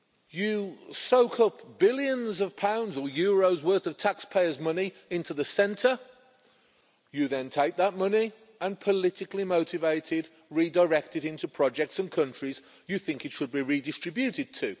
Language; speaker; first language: English; native; English